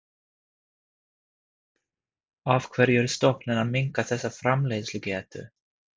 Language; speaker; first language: Icelandic; non-native, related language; Swedish